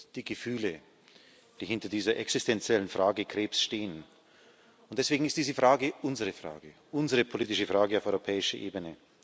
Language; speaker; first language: German; native; German